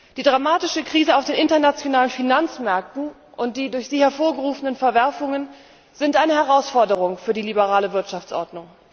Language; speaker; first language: German; native; German